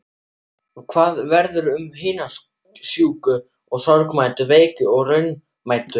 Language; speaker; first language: Icelandic; non-native, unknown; German